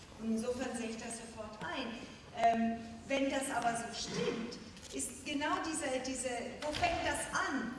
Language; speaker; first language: German; non-native, fluent; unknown